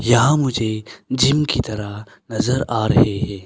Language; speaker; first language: Hindi; early bilingual, other home language; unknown